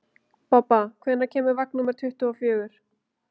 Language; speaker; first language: Icelandic; native; Icelandic